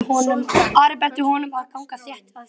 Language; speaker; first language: Icelandic; native; Icelandic